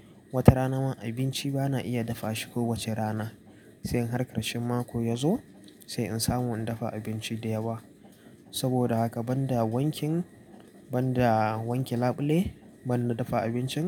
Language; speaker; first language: Hausa; native; Hausa